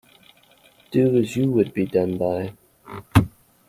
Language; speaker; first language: English; native; English